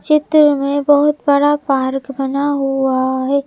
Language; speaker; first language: Hindi; native; Hindi